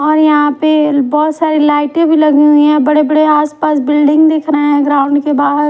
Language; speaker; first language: Hindi; non-native, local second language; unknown